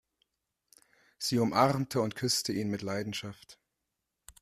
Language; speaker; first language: German; native; German